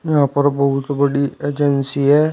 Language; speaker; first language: Hindi; native; Hindi